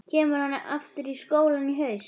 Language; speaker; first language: Icelandic; native; Icelandic